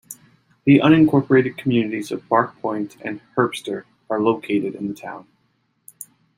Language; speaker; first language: English; native; English